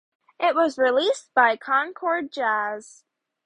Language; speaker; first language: English; native; English